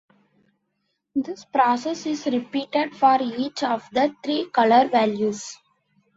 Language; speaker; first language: English; non-native, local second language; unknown